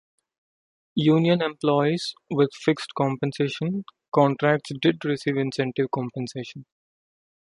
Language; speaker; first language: English; non-native, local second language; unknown